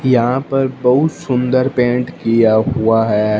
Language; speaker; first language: Hindi; non-native, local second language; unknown